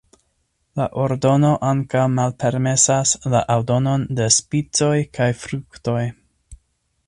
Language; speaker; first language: Esperanto; non-native, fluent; English